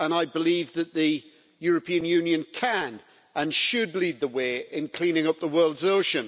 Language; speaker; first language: English; native; English